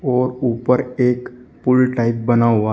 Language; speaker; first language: Hindi; native; Hindi